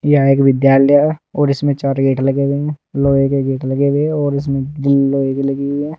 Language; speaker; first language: Hindi; native; Hindi